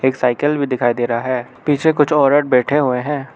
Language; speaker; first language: Hindi; non-native, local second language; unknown